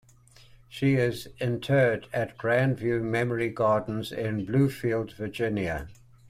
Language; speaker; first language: English; native; English